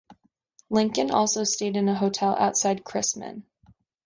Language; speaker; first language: English; native; English